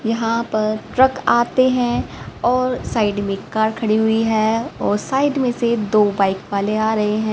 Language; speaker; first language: Hindi; native; Hindi